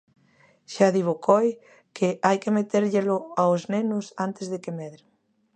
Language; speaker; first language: Galician; native; Galician